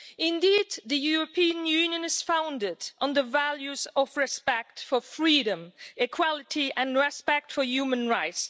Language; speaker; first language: English; non-native, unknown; Luxembourgish